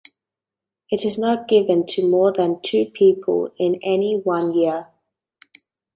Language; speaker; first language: English; native; English